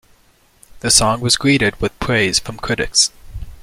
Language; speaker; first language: English; native; English